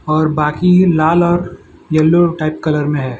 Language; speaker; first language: Hindi; non-native, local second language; Gujarati